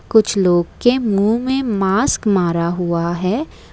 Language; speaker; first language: Hindi; non-native, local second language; Assamese